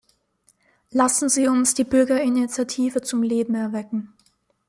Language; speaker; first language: German; native; German